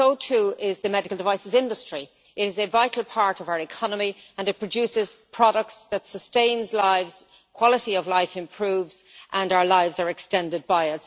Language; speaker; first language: English; native; English